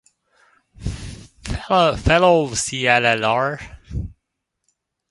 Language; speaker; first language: English; non-native, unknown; Turkish